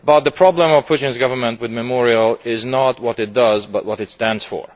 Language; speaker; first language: English; non-native, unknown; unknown